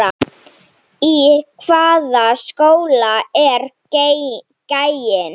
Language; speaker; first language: Icelandic; non-native, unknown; Slovenian